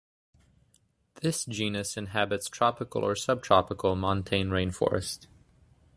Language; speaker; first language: English; native; English